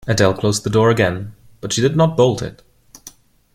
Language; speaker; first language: English; non-native, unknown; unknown